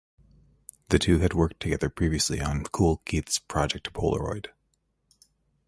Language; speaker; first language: English; native; English